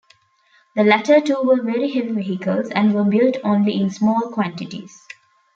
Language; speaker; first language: English; non-native, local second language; Tamil